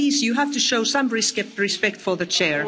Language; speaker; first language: English; non-native, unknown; Finnish